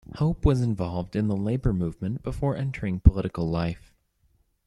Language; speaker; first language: English; native; English